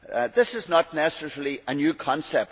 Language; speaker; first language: English; native; English